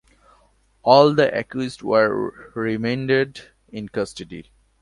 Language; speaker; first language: English; non-native, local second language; Bangla